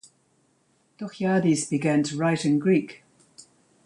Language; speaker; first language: English; native; English